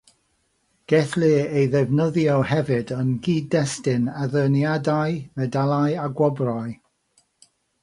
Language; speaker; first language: Welsh; non-native, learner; English